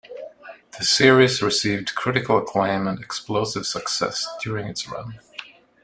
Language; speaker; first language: English; non-native, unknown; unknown